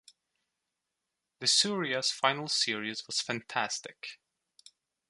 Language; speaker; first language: English; non-native, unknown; Turkish